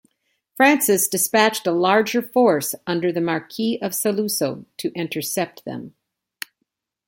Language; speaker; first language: English; native; English